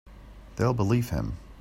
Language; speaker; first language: English; native; English